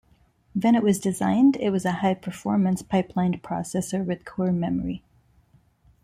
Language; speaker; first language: English; non-native, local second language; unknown